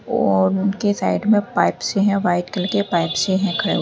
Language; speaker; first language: Hindi; native; Hindi